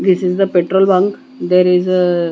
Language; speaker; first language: English; non-native, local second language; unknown